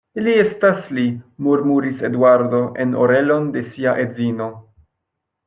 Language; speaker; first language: Esperanto; non-native, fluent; French